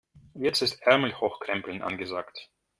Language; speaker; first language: German; non-native, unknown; Russian